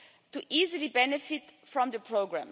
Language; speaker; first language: English; non-native, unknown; German